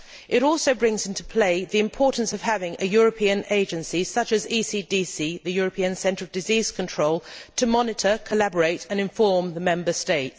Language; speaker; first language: English; native; English